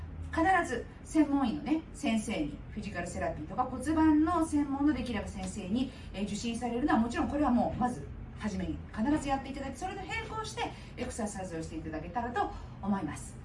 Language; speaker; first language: Japanese; native; Japanese